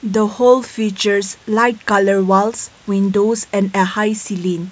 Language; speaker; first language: English; non-native, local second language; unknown